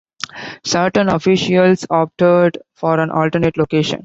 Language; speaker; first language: English; non-native, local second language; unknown